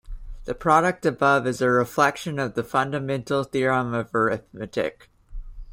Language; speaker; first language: English; native; English